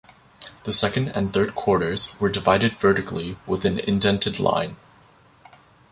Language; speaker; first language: English; native; English